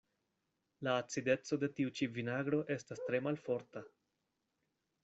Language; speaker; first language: Esperanto; non-native, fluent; Spanish